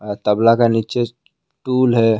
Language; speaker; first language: Hindi; non-native, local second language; Assamese